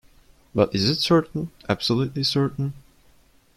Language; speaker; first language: English; non-native, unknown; Turkish